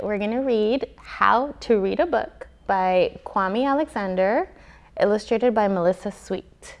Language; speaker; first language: English; native; English